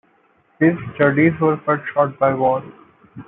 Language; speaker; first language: English; non-native, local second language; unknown